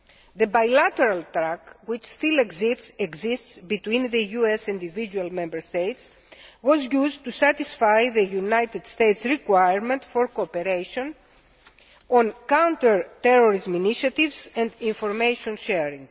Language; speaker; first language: English; non-native, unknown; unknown